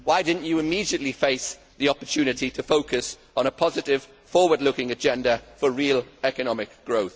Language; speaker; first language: English; native; English